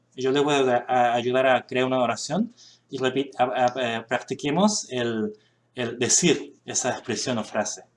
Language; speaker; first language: Spanish; early bilingual, other home language; Korean